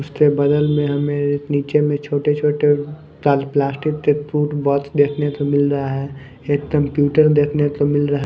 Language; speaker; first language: Hindi; non-native, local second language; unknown